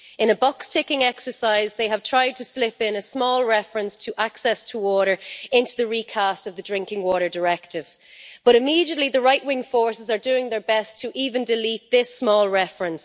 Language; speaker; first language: English; native; English